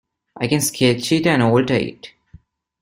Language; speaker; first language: English; non-native, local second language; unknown